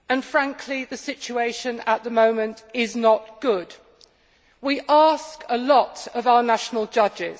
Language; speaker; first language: English; native; English